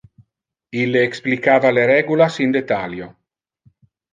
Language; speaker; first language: Interlingua; non-native, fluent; Italian